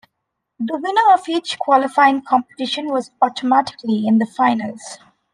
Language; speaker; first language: English; non-native, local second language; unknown